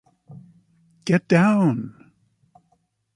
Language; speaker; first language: English; native; English